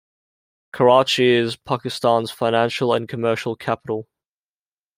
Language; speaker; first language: English; native; English